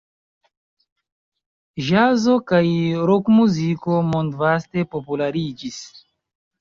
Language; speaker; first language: Esperanto; non-native, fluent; Chinese